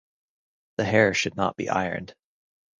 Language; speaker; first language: English; native; English